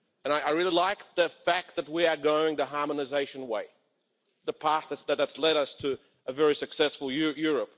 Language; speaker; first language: English; non-native, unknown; Lithuanian